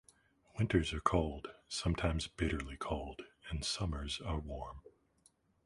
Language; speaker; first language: English; native; English